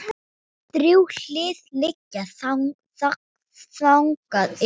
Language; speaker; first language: Icelandic; non-native, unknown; Thai